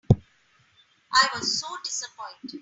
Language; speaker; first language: English; non-native, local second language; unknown